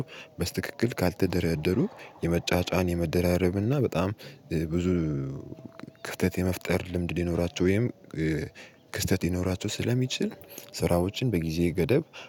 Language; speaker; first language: Amharic; native; Amharic